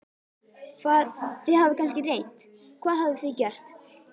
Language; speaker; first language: Icelandic; native; Icelandic